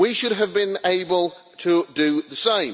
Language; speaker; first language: English; native; English